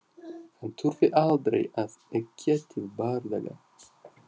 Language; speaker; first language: Icelandic; non-native, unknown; Russian